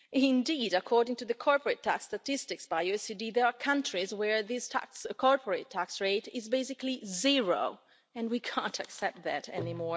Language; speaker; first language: English; non-native, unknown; Italian